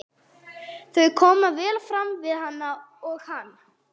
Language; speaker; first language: Icelandic; non-native, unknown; English